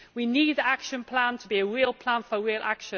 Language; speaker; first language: English; native; English